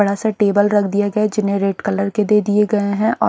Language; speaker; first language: Hindi; native; Hindi